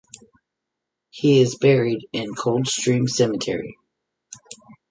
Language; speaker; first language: English; native; English